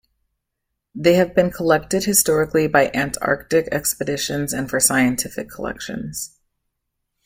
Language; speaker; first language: English; native; English